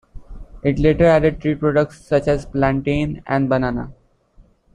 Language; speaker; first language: English; non-native, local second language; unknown